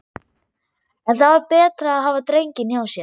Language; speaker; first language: Icelandic; non-native, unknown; German